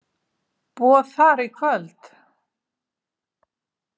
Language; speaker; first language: Icelandic; native; Icelandic